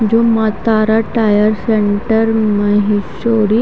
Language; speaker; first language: Hindi; native; Hindi